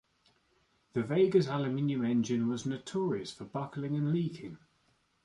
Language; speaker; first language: English; native; English